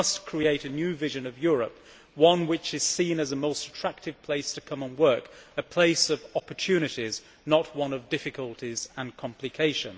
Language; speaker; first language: English; native; English